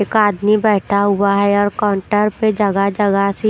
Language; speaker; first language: Hindi; non-native, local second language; Punjabi